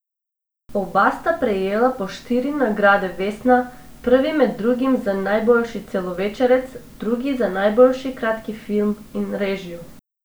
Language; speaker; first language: Slovenian; non-native, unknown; Macedonian